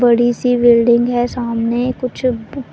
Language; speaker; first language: Hindi; non-native, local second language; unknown